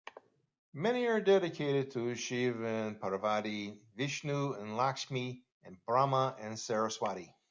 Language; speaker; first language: English; native; English